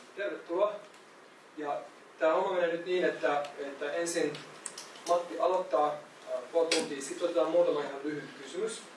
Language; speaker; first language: Finnish; native; Finnish